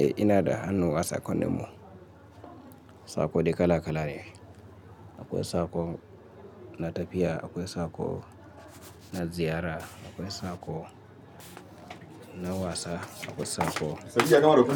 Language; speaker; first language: Hausa; native; Hausa